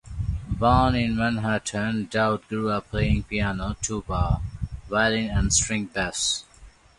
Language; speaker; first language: English; non-native, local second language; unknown